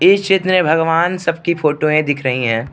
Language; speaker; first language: Hindi; non-native, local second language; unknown